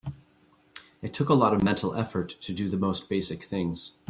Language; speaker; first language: English; native; English